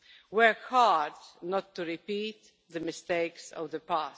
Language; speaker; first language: English; non-native, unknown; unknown